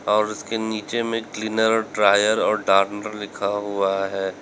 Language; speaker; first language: Hindi; native; Hindi